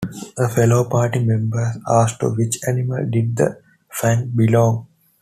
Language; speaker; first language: English; non-native, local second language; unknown